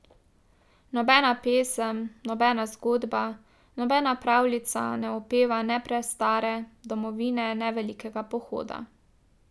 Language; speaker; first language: Slovenian; native; Slovenian